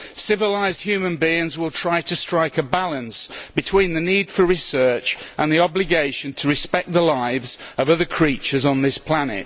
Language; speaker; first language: English; native; English